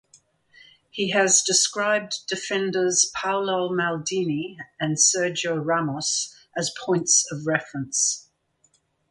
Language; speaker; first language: English; native; English